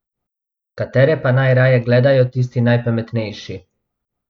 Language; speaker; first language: Slovenian; non-native, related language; Bosnian